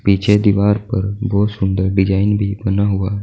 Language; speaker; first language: Hindi; native; Hindi